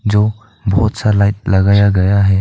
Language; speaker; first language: Hindi; early bilingual, other home language; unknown